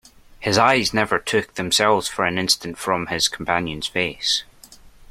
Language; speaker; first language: English; native; English